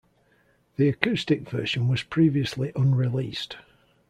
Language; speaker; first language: English; native; English